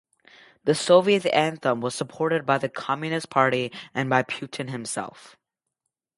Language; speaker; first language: English; native; English